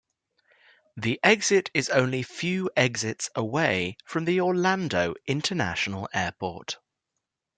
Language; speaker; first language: English; native; English